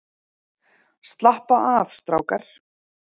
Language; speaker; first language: Icelandic; native; Icelandic